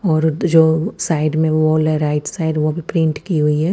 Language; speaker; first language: Hindi; non-native, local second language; Punjabi